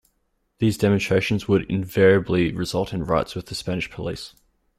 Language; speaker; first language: English; native; English